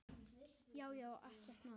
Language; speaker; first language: Icelandic; native; Icelandic